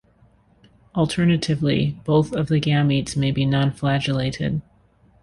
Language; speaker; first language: English; native; English